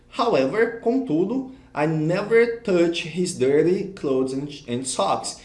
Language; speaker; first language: English; non-native, fluent; Portuguese